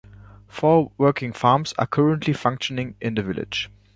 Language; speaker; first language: English; non-native, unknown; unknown